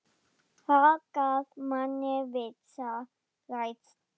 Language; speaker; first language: Icelandic; non-native, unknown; German